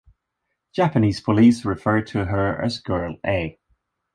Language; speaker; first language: English; non-native, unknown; Swedish